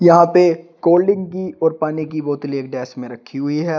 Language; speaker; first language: Hindi; native; Hindi